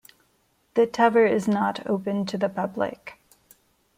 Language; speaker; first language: English; non-native, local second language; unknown